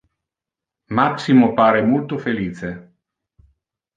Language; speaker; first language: Interlingua; non-native, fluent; Italian